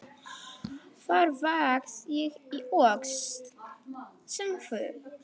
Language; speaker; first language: Icelandic; non-native, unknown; Polish